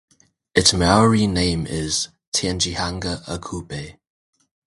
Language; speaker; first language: English; native; English